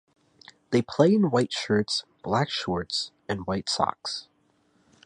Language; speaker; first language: English; native; English